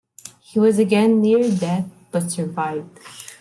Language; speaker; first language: English; non-native, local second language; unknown